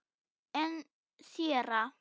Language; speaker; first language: Icelandic; non-native, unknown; German